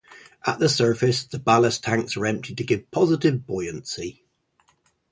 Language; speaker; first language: English; native; English